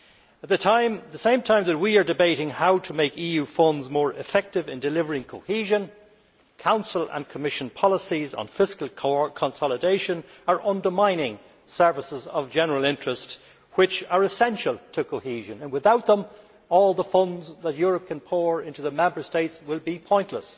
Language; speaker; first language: English; native; English